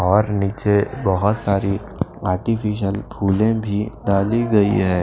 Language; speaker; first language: Hindi; non-native, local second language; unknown